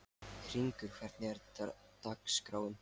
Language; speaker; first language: Icelandic; non-native, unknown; Lithuanian